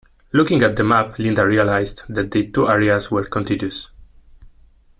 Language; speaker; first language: English; non-native, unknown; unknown